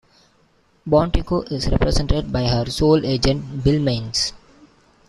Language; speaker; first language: English; non-native, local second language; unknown